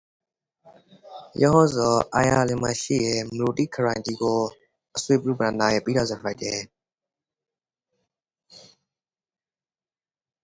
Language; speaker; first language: English; non-native, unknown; Rakhine